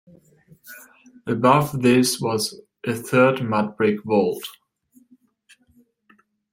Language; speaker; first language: English; non-native, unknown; German